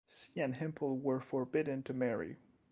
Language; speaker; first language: English; non-native, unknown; French